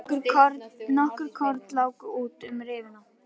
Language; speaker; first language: Icelandic; native; Icelandic